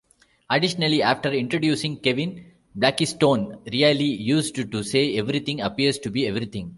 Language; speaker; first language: English; non-native, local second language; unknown